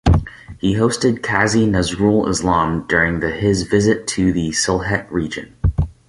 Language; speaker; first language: English; native; English